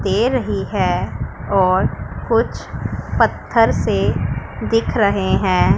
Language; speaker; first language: Hindi; non-native, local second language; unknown